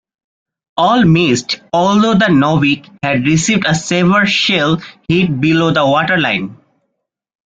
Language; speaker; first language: English; non-native, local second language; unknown